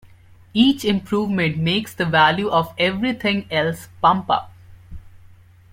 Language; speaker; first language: English; non-native, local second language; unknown